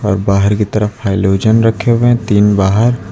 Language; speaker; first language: Hindi; native; Hindi